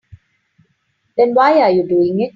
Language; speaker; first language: English; non-native, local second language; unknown